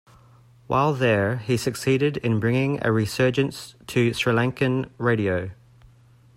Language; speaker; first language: English; native; English